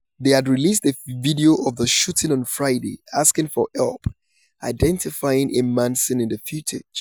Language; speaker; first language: English; non-native, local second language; Yoruba